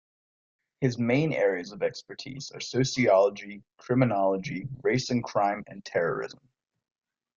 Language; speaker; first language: English; native; English